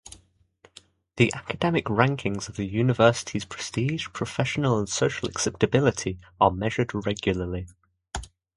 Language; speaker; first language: English; native; English